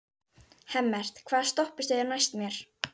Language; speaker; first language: Icelandic; native; Icelandic